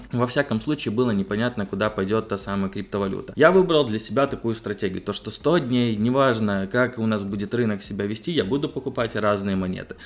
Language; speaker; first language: Russian; native; Russian